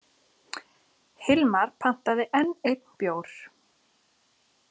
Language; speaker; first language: Icelandic; native; Icelandic